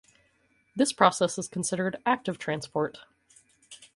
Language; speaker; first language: English; native; English